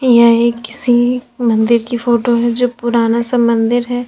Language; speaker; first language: Hindi; native; Hindi